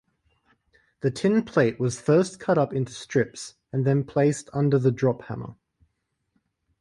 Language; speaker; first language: English; native; English